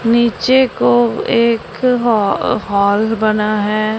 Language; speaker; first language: Hindi; non-native, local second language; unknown